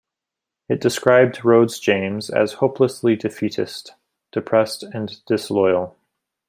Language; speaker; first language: English; native; English